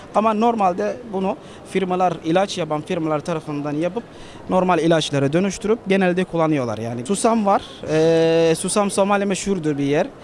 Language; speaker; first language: Turkish; non-native, fluent; Somali